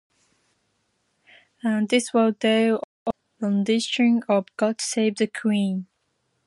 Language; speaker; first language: English; non-native, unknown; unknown